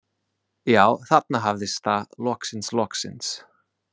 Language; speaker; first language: Icelandic; non-native, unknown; English